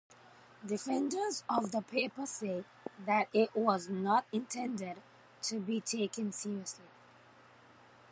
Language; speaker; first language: English; native; English